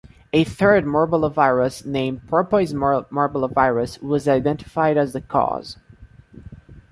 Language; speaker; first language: English; non-native, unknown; Portuguese